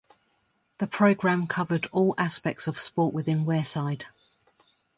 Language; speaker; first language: English; native; English